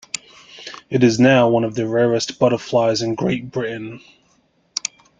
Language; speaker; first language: English; native; English